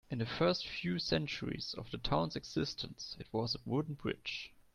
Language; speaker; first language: English; non-native, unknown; German